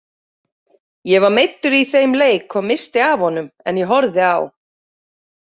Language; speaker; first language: Icelandic; native; Icelandic